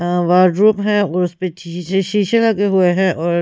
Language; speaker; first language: Hindi; non-native, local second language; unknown